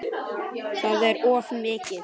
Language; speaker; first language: Icelandic; native; Icelandic